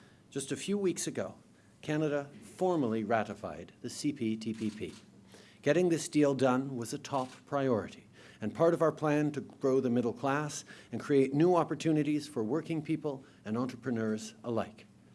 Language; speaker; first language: English; native; English